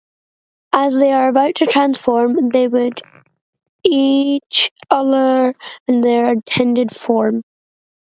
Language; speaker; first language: English; native; English